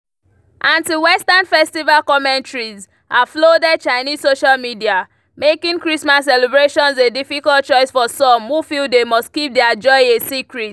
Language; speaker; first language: English; non-native, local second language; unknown